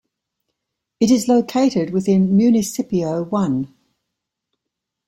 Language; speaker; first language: English; native; English